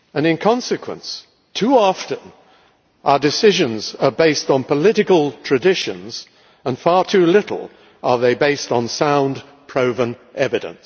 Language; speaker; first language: English; native; English